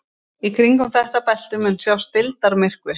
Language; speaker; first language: Icelandic; native; Icelandic